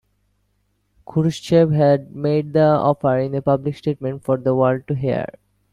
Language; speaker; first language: English; non-native, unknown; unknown